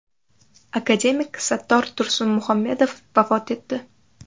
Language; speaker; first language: Uzbek; native; Uzbek